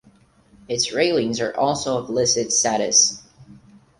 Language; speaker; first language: English; non-native, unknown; Portuguese